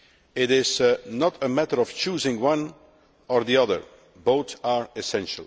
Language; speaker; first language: English; non-native, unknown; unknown